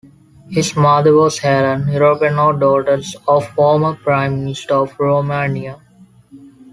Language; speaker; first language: English; non-native, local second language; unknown